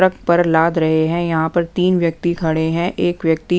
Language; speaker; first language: Hindi; non-native, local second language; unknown